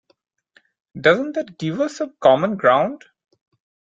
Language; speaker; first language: English; non-native, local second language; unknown